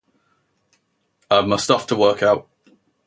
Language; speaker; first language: English; native; English